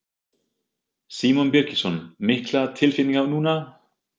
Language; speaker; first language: Icelandic; non-native, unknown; German